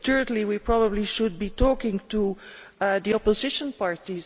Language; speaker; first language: English; non-native, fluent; Dutch